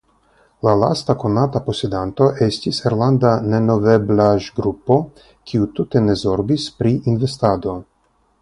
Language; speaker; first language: Esperanto; non-native, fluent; Russian